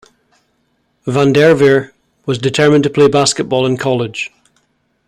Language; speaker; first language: English; native; English